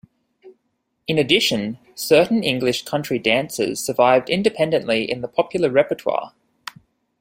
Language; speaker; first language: English; native; English